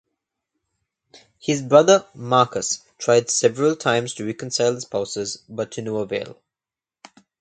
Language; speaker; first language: English; native; English